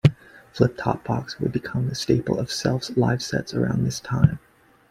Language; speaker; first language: English; native; English